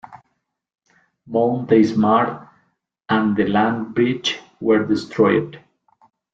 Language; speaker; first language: English; non-native, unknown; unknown